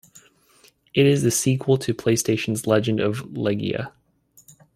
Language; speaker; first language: English; native; English